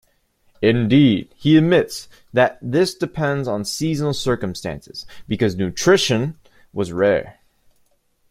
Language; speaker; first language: English; native; English